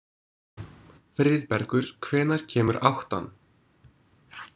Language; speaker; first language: Icelandic; non-native, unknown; English